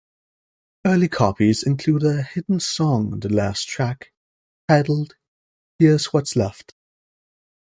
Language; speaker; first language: English; native; English